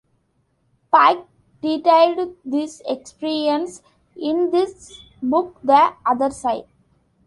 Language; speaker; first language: English; non-native, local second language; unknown